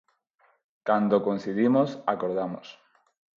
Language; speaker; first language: Galician; non-native, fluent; Spanish